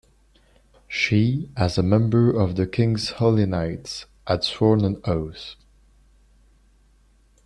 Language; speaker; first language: English; native; English